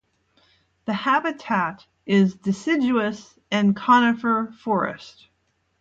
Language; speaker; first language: English; native; English